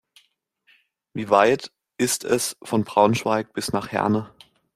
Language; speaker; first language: German; native; German